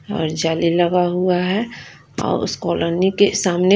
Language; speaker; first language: Hindi; non-native, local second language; Punjabi